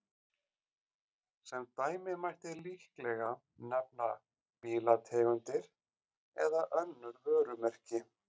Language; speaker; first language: Icelandic; native; Icelandic